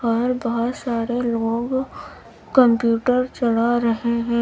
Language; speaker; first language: Hindi; native; Hindi